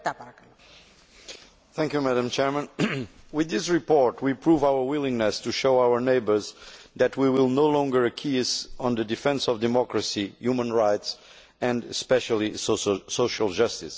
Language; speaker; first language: English; non-native, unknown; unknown